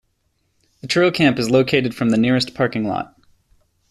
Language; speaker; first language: English; native; English